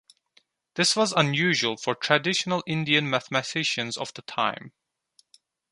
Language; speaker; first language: English; non-native, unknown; Turkish